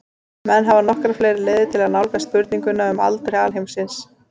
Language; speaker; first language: Icelandic; native; Icelandic